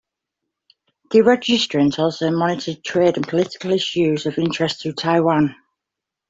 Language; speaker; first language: English; native; English